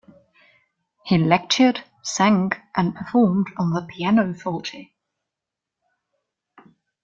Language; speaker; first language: English; non-native, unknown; German